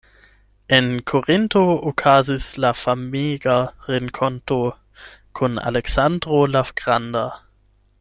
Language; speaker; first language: Esperanto; non-native, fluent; German